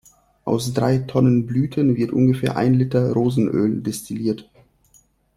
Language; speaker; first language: German; non-native, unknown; Russian